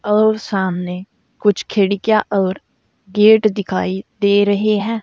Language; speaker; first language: Hindi; native; Hindi